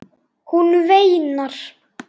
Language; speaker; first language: Icelandic; native; Icelandic